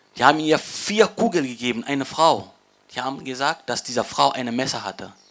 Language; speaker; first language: German; non-native, fluent; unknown